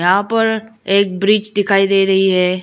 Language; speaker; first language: Hindi; non-native, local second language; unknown